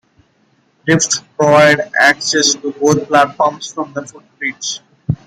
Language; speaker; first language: English; non-native, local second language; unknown